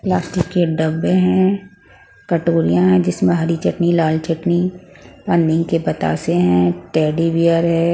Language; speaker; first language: Hindi; non-native, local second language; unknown